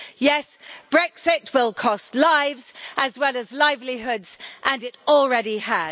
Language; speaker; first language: English; native; English